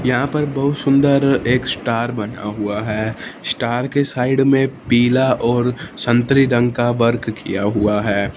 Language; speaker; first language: Hindi; non-native, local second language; Punjabi